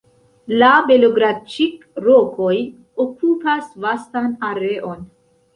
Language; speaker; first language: Esperanto; non-native, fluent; Central Kurdish